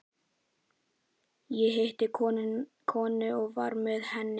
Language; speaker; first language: Icelandic; native; Icelandic